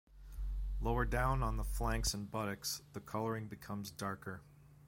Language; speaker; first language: English; native; English